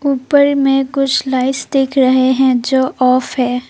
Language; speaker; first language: Hindi; non-native, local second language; Assamese